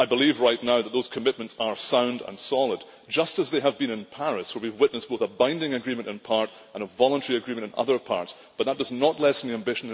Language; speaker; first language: English; native; English